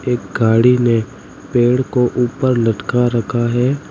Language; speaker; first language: Hindi; native; Hindi